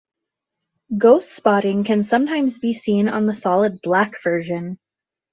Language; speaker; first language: English; native; English